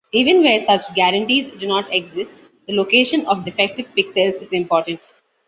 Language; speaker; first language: English; non-native, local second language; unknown